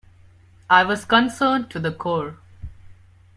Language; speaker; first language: English; non-native, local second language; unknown